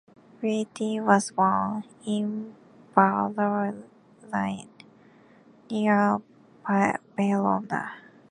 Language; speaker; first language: English; non-native, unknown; Japanese